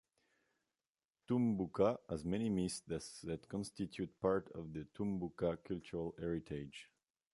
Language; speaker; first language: English; non-native, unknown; French